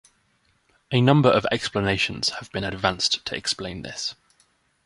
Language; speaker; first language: English; native; English